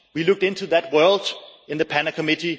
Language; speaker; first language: English; non-native, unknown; Danish